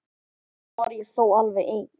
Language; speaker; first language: Icelandic; native; Icelandic